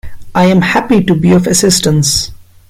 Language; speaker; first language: English; non-native, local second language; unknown